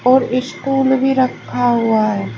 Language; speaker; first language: Hindi; native; Hindi